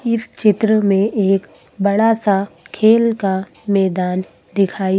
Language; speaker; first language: Hindi; native; Hindi